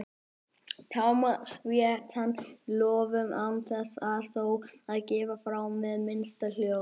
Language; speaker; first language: Icelandic; native; Icelandic